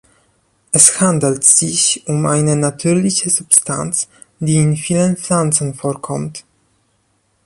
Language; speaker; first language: German; non-native, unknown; Polish